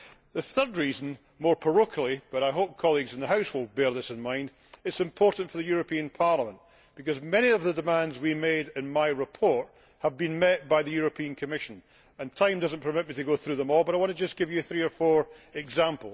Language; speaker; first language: English; native; English